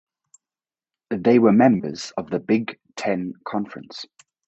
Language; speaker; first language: English; native; English